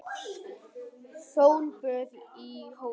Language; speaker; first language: Icelandic; non-native, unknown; Vietnamese